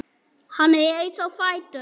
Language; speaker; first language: Icelandic; non-native, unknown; German